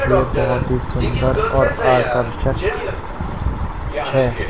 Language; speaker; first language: Hindi; native; Hindi